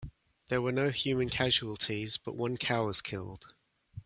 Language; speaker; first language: English; native; English